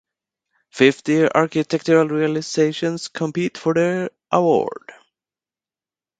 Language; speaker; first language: English; non-native, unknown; Swedish